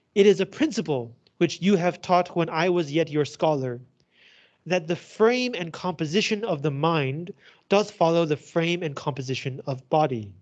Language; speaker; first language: English; non-native, fluent; Chinese